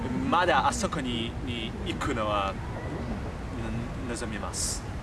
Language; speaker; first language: Japanese; non-native, learner; Portuguese